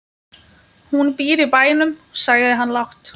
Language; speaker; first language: Icelandic; non-native, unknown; Lithuanian